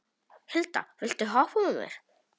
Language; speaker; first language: Icelandic; non-native, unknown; Polish